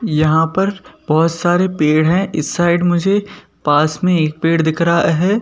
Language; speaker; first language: Hindi; native; Hindi